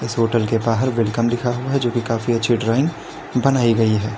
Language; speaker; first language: Hindi; native; Hindi